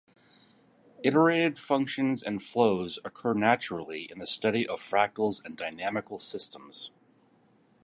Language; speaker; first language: English; native; English